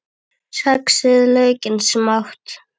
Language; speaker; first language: Icelandic; native; Icelandic